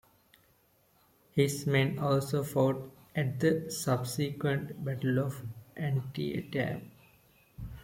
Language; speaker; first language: English; non-native, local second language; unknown